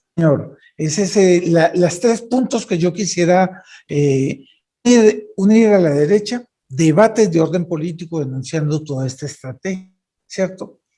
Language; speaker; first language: Spanish; native; Spanish